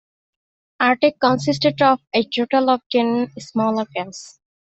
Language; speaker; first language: English; native; English